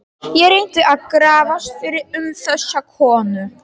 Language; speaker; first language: Icelandic; non-native, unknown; Polish